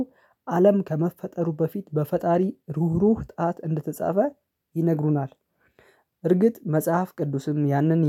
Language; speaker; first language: Amharic; non-native, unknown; Oromo